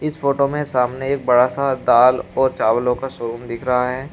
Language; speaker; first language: Hindi; native; Hindi